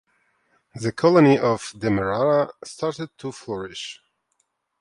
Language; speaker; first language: English; non-native, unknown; Ukrainian